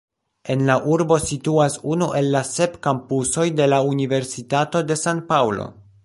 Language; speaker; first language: Esperanto; non-native, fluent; Polish